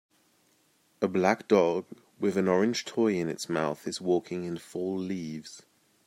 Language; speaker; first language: English; native; English